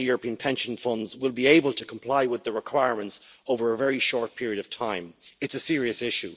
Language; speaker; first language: English; native; English